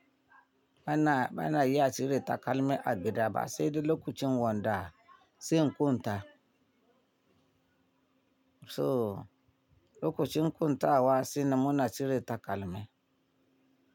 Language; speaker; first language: Hausa; non-native, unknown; Yoruba